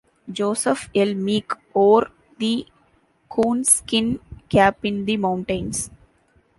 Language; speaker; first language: English; non-native, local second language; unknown